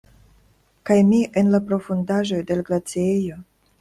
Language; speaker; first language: Esperanto; non-native, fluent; Russian